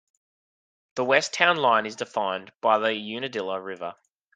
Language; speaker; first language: English; native; English